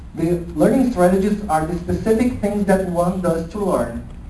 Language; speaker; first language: English; non-native, fluent; Portuguese